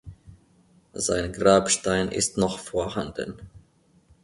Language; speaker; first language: German; non-native, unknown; Finnish